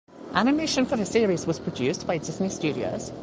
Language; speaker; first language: English; native; English